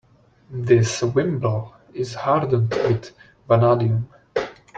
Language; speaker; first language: English; non-native, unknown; Czech